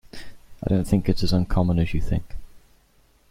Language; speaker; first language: English; native; English